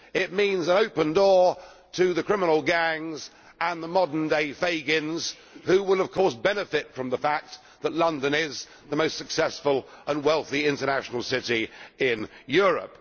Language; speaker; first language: English; native; English